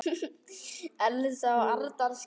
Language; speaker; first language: Icelandic; native; Icelandic